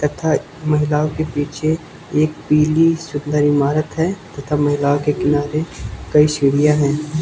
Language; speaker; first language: Hindi; native; Hindi